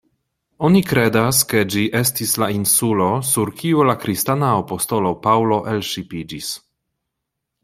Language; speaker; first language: Esperanto; non-native, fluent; Polish